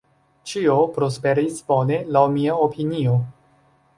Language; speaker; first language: Esperanto; non-native, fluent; Chinese